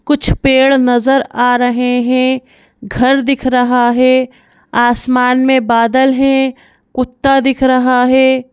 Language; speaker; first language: Hindi; native; Hindi